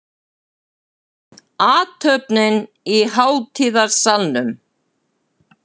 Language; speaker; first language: Icelandic; native; Icelandic